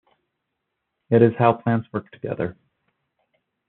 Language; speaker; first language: English; native; English